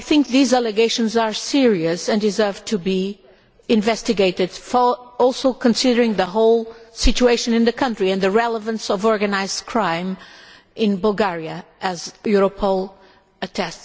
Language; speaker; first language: English; non-native, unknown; Portuguese